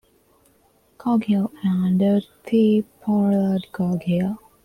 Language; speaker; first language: English; non-native, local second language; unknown